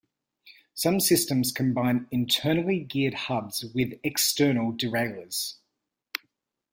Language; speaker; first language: English; native; English